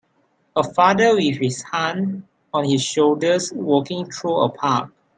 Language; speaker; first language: English; non-native, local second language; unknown